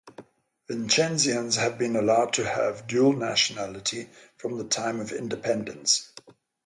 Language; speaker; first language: English; native; English